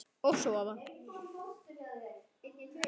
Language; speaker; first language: Icelandic; native; Icelandic